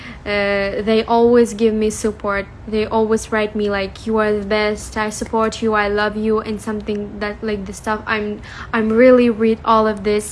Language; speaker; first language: English; non-native, fluent; Russian